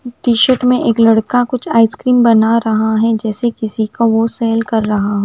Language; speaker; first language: Hindi; non-native, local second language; Punjabi